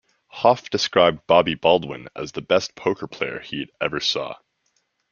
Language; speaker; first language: English; native; English